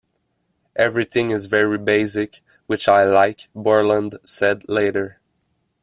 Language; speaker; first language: English; non-native, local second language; French